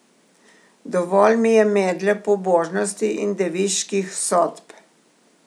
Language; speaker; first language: Slovenian; native; Slovenian